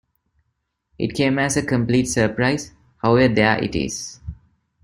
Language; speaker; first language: English; non-native, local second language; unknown